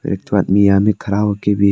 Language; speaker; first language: Hindi; non-native, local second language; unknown